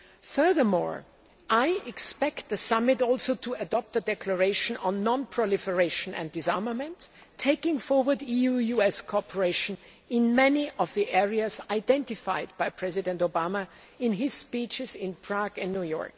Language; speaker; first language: English; non-native, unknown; German